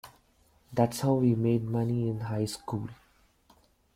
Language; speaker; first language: English; non-native, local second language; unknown